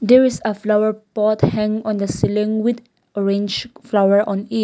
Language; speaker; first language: English; non-native, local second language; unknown